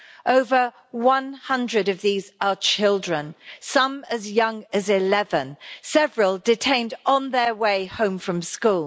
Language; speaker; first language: English; native; English